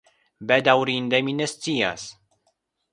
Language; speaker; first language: Esperanto; non-native, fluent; Polish